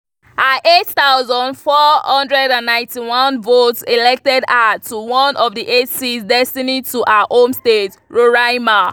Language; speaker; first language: English; non-native, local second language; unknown